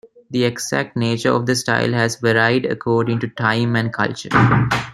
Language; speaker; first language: English; non-native, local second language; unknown